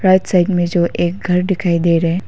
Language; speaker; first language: Hindi; non-native, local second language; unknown